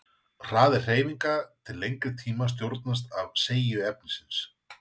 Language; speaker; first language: Icelandic; native; Icelandic